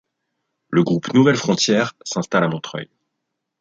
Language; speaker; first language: French; native; French